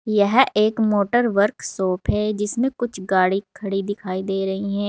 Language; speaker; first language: Hindi; native; Hindi